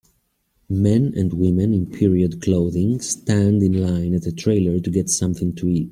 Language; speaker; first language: English; native; English